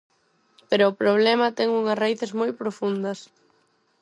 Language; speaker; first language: Galician; non-native, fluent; Spanish